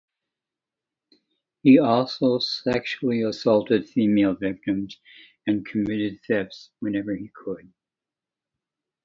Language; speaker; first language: English; native; English